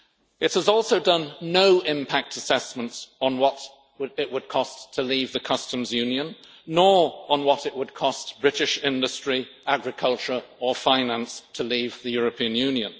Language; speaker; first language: English; native; English